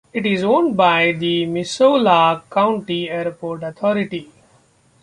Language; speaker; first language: English; non-native, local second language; Marathi